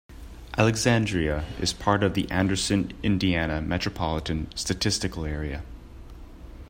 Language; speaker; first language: English; native; English